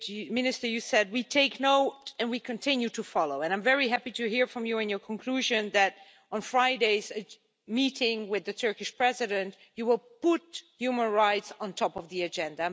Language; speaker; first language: English; non-native, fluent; Dutch